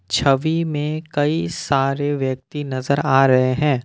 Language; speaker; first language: Hindi; non-native, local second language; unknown